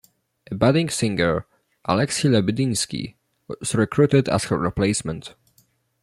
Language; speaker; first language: English; non-native, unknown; Polish